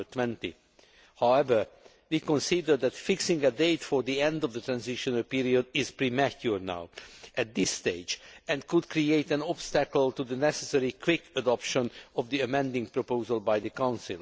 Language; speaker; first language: English; non-native, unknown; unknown